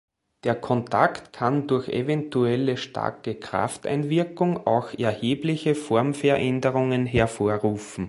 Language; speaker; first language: German; native; German